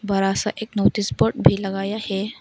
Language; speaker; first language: Hindi; non-native, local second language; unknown